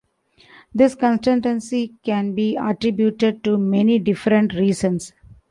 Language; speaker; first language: English; non-native, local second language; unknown